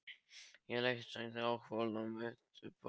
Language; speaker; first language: Icelandic; non-native, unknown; Polish